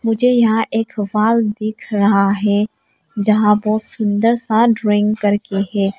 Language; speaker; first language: Hindi; non-native, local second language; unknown